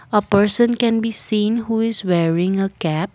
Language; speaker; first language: English; non-native, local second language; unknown